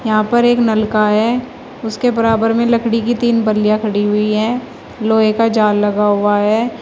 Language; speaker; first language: Hindi; native; Hindi